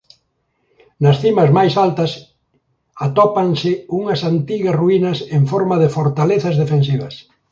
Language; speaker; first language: Galician; native; Galician